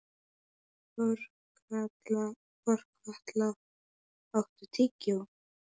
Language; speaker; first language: Icelandic; non-native, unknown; Polish